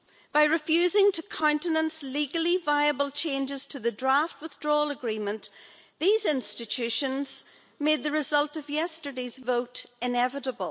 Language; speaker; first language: English; native; English